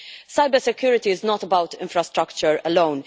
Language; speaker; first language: English; non-native, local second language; Maltese